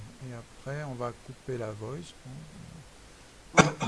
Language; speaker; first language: French; native; French